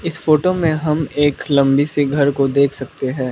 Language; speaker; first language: Hindi; non-native, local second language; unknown